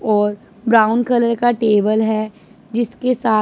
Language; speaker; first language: Hindi; non-native, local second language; Punjabi